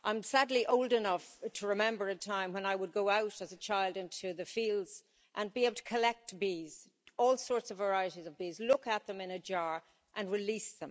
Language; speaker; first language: English; native; English